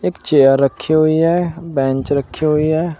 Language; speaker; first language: Hindi; native; Hindi